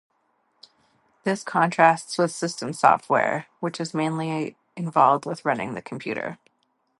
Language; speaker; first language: English; native; English